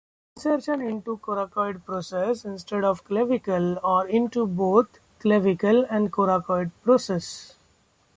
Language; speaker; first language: English; non-native, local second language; Marathi